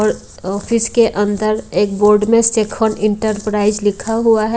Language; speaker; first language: Hindi; non-native, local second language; Punjabi